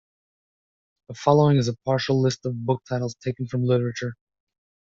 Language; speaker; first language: English; native; English